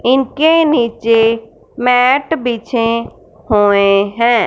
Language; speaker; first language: Hindi; non-native, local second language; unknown